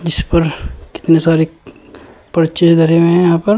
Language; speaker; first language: Hindi; native; Hindi